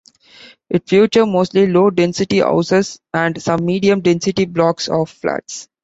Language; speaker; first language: English; non-native, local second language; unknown